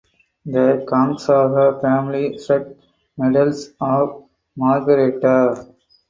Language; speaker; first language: English; non-native, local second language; Tamil